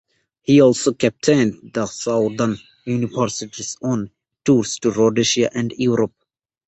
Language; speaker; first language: English; non-native, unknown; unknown